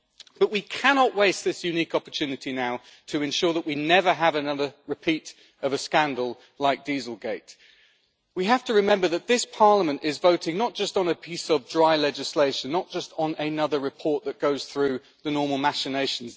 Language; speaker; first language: English; native; English